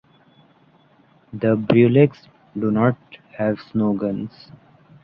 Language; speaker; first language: English; non-native, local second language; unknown